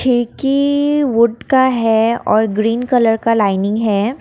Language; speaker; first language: Hindi; non-native, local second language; Assamese